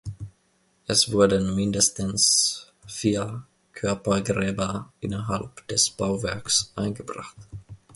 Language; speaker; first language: German; non-native, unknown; Finnish